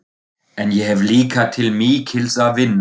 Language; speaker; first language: Icelandic; non-native, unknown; German